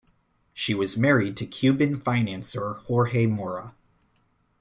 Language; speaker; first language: English; native; English